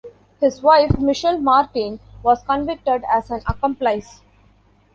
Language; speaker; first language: English; non-native, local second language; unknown